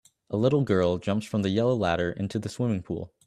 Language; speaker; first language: English; native; English